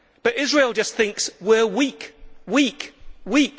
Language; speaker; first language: English; native; English